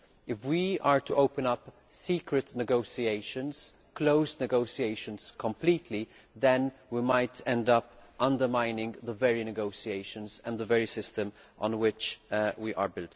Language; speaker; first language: English; non-native, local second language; Maltese